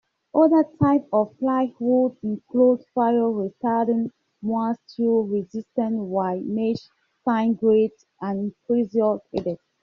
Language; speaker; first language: English; non-native, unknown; French